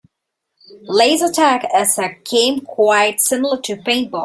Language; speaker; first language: English; non-native, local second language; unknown